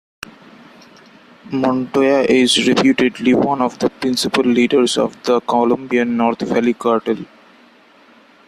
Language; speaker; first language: English; non-native, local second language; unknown